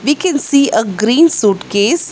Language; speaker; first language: English; non-native, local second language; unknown